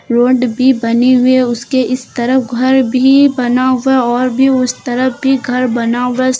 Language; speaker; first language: Hindi; native; Hindi